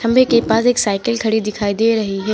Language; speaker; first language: Hindi; native; Hindi